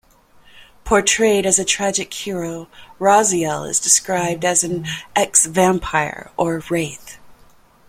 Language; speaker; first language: English; native; English